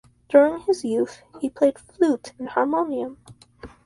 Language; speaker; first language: English; native; English